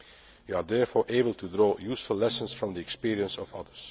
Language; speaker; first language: English; non-native, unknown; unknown